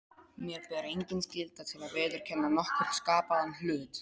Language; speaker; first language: Icelandic; non-native, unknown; Polish